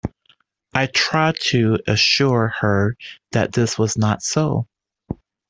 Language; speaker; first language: English; native; English